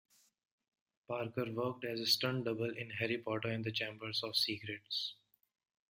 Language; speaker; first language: English; non-native, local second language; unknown